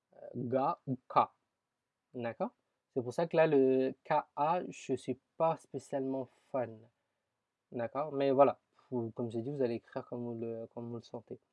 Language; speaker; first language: French; early bilingual, other home language; Tamil